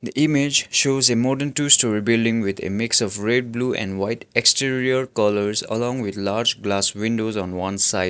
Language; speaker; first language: English; non-native, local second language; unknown